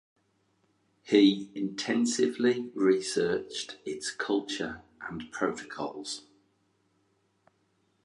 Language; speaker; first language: English; native; English